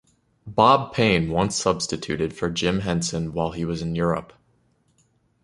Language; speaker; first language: English; native; English